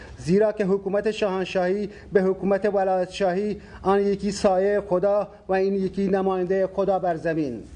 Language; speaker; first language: Persian; non-native, local second language; Baluchi